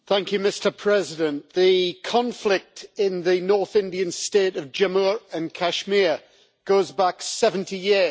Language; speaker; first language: English; native; English